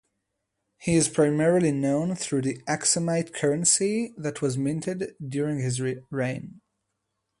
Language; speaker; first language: English; non-native, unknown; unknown